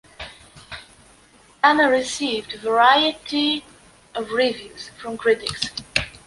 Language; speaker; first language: English; non-native, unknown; Polish